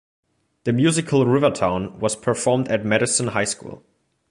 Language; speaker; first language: English; non-native, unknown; German